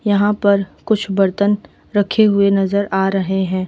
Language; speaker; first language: Hindi; native; Hindi